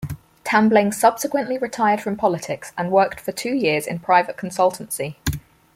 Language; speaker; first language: English; native; English